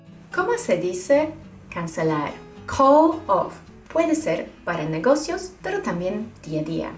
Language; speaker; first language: Spanish; native; Spanish